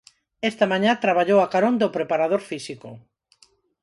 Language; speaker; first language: Galician; non-native, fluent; Spanish